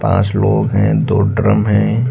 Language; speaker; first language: Hindi; native; Hindi